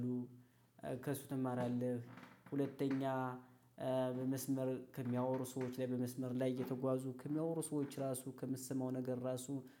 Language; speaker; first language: Amharic; native; Amharic